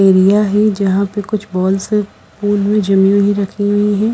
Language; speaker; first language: Hindi; non-native, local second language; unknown